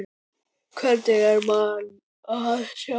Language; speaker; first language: Icelandic; native; Icelandic